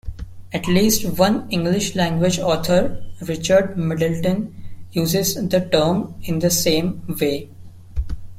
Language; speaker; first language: English; non-native, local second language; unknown